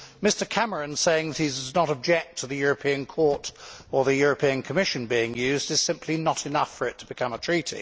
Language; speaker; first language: English; native; English